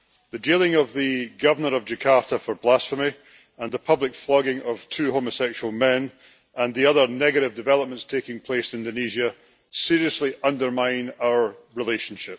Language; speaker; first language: English; native; English